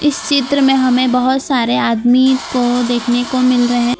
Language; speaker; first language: Hindi; non-native, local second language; Gujarati